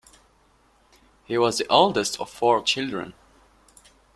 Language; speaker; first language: English; non-native, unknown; French